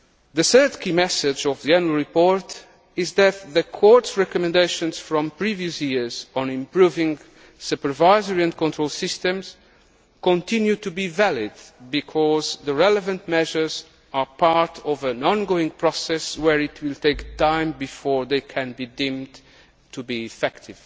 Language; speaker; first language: English; non-native, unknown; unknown